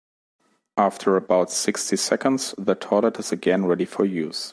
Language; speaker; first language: English; non-native, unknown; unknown